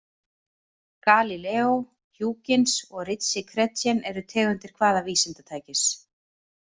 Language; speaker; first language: Icelandic; native; Icelandic